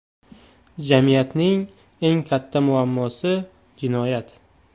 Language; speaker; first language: Uzbek; non-native, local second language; Tajik